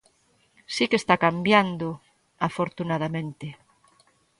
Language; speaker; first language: Galician; native; Galician